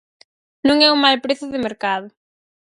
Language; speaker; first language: Galician; native; Galician